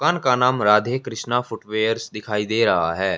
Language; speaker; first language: Hindi; native; Hindi